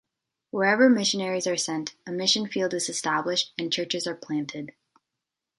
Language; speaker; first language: English; native; English